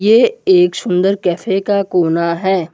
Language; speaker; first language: Hindi; non-native, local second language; Assamese